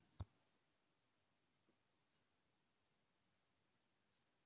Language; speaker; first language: Icelandic; native; Icelandic